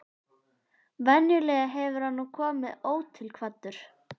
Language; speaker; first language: Icelandic; native; Icelandic